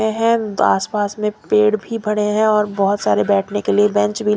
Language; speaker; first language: Hindi; non-native, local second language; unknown